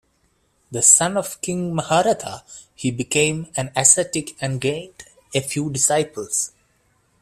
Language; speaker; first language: English; non-native, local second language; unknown